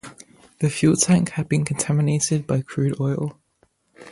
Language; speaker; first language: English; native; English